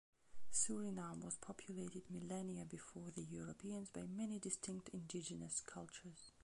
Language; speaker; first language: English; non-native, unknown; Belarusian